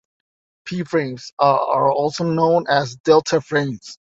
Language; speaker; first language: English; native; English